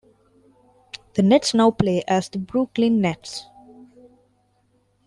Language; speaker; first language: English; non-native, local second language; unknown